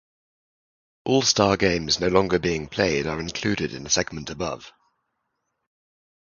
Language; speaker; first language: English; native; English